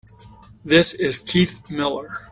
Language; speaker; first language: English; native; English